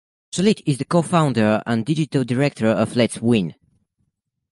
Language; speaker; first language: English; native; English